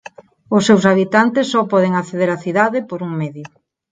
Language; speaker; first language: Galician; non-native, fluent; Spanish